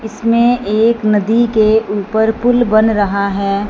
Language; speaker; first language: Hindi; non-native, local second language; Punjabi